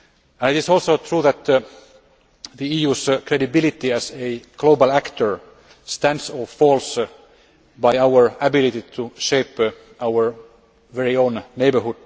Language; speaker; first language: English; non-native, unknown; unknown